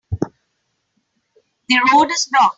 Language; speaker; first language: English; non-native, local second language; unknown